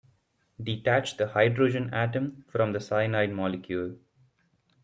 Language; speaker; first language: English; non-native, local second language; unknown